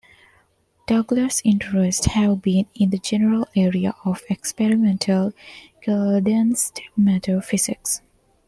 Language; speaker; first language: English; non-native, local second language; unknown